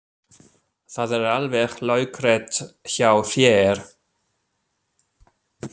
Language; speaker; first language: Icelandic; non-native, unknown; German